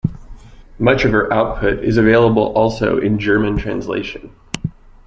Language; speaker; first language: English; native; English